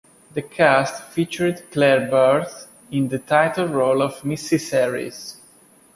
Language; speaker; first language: English; non-native, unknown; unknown